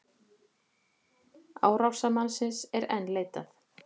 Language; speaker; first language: Icelandic; native; Icelandic